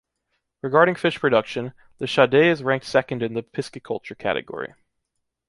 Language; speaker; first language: English; native; English